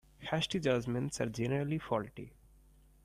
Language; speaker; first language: English; non-native, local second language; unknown